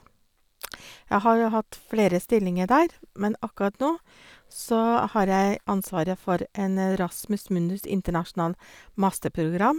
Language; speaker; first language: Norwegian; non-native, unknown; English